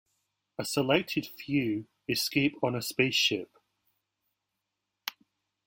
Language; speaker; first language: English; native; English